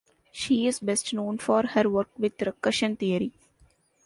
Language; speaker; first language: English; non-native, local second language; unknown